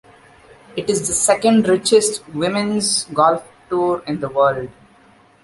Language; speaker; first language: English; non-native, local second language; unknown